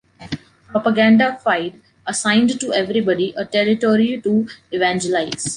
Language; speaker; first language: English; non-native, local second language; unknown